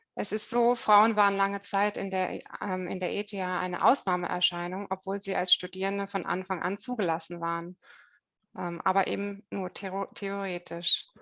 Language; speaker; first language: German; native; German